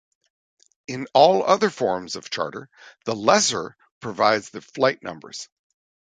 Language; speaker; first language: English; native; English